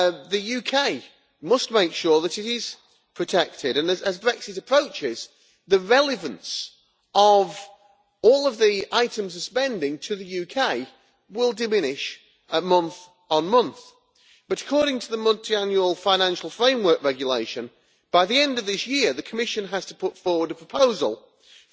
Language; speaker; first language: English; native; English